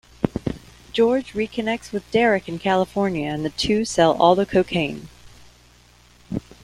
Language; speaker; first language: English; native; English